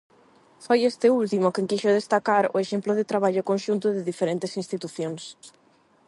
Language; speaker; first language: Galician; non-native, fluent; Spanish